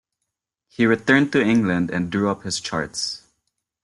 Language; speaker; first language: English; non-native, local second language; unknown